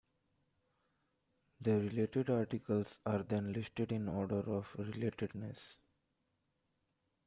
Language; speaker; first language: English; non-native, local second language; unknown